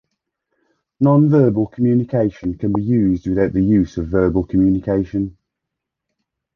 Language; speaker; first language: English; native; English